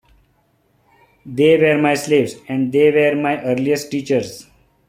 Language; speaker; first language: English; non-native, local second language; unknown